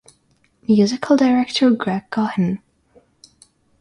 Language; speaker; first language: English; non-native, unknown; Russian